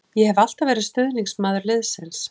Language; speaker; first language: Icelandic; native; Icelandic